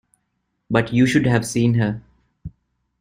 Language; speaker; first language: English; non-native, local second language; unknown